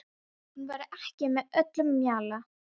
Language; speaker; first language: Icelandic; non-native, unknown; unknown